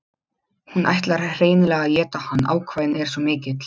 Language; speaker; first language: Icelandic; non-native, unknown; Polish